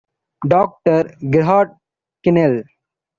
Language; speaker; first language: English; non-native, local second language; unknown